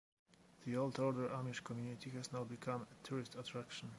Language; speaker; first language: English; non-native, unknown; Polish